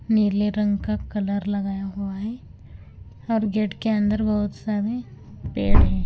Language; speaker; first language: Hindi; non-native, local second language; Punjabi